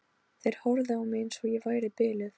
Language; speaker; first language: Icelandic; non-native, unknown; Polish